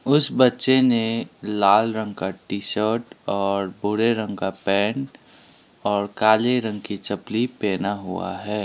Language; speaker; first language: Hindi; non-native, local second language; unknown